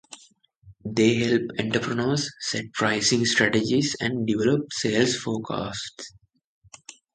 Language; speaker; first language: English; non-native, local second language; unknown